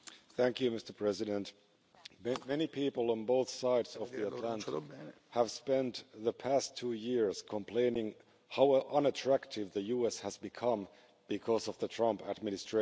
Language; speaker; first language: English; non-native, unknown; Finnish